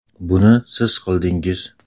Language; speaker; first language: Uzbek; native; Uzbek